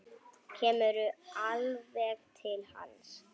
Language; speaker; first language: Icelandic; native; Icelandic